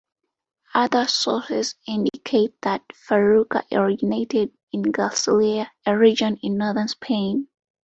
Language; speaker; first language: English; non-native, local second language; Ganda